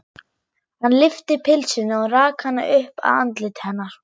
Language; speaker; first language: Icelandic; non-native, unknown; German